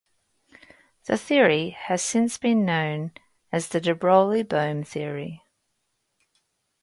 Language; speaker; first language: English; native; English